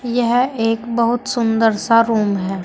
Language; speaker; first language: Hindi; native; Hindi